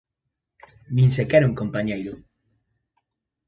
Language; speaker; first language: Galician; native; Galician